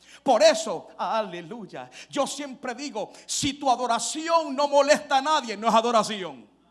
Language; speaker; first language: Spanish; early bilingual, heritage; Spanish